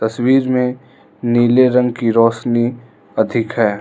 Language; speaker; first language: Hindi; non-native, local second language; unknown